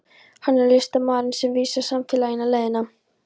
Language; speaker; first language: Icelandic; non-native, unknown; Polish